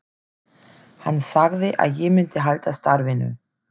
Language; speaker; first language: Icelandic; non-native, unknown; German